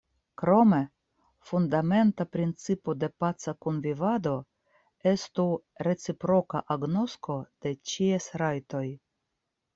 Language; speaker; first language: Esperanto; non-native, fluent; Russian